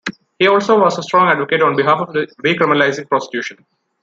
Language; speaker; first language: English; non-native, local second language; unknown